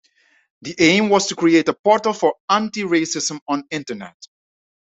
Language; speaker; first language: English; non-native, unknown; Dutch